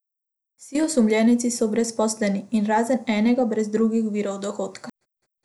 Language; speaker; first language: Slovenian; non-native, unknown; Macedonian